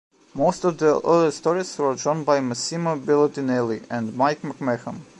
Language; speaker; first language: English; non-native, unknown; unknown